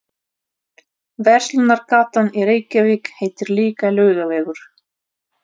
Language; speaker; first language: Icelandic; non-native, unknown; Russian